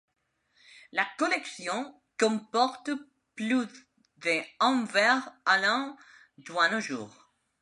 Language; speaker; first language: French; non-native, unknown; Spanish